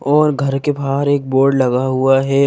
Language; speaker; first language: Hindi; native; Hindi